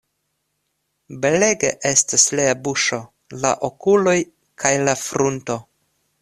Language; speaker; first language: Esperanto; non-native, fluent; Russian